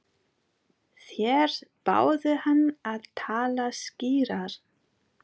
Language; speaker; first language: Icelandic; non-native, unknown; German